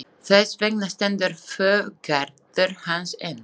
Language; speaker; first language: Icelandic; non-native, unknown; Slovak